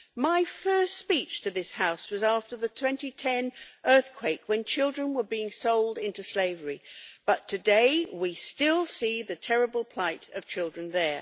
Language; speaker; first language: English; native; English